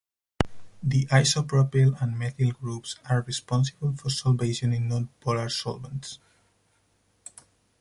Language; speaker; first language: English; non-native, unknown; Spanish